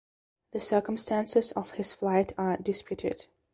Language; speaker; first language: English; non-native, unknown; Belarusian